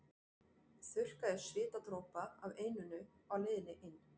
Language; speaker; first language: Icelandic; non-native, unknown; French